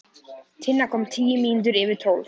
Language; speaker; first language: Icelandic; native; Icelandic